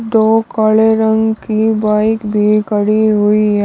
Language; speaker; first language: Hindi; native; Hindi